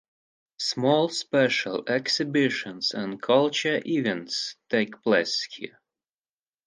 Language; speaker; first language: English; non-native, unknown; Russian